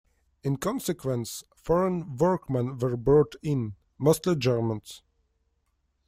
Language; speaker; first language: English; non-native, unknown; Russian